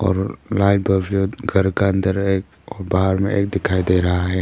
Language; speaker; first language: Hindi; non-native, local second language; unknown